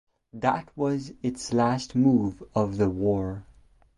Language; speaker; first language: English; non-native, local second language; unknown